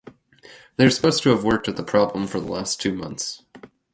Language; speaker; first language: English; native; English